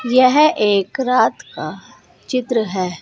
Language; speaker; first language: Hindi; native; Hindi